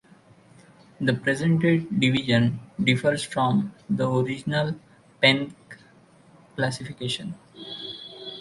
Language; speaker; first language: English; non-native, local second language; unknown